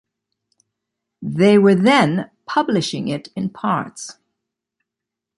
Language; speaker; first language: English; native; English